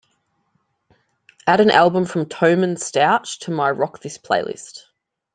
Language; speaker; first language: English; native; English